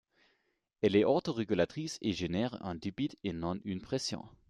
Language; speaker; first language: French; non-native, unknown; German